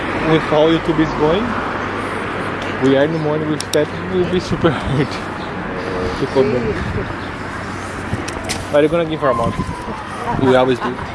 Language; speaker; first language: English; non-native, fluent; Portuguese